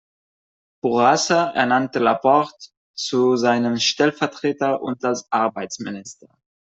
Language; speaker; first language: German; non-native, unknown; Catalan